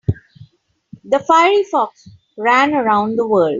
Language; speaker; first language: English; non-native, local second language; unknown